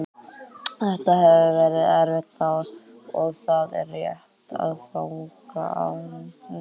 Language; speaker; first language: Icelandic; native; Icelandic